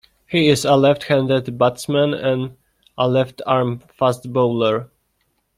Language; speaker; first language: English; non-native, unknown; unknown